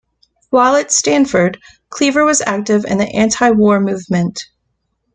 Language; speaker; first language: English; native; English